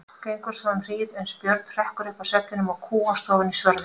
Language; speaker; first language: Icelandic; native; Icelandic